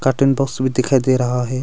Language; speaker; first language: Hindi; non-native, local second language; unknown